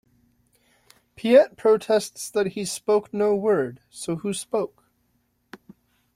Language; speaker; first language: English; native; English